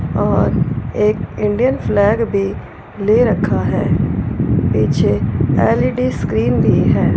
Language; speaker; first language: Hindi; non-native, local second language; Punjabi